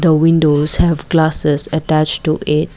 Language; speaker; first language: English; non-native, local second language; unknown